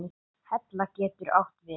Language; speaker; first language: Icelandic; non-native, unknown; English